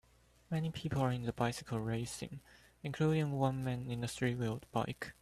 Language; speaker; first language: English; native; English